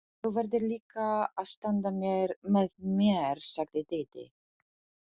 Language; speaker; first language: Icelandic; non-native, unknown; Polish